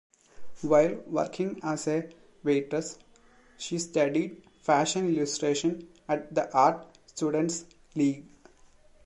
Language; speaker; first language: English; non-native, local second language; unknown